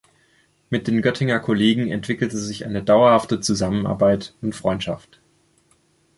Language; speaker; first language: German; native; German